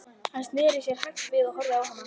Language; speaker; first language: Icelandic; native; Icelandic